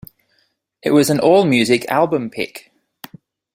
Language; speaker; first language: English; native; English